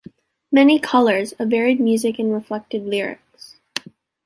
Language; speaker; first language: English; native; English